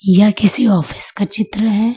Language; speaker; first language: Hindi; native; Hindi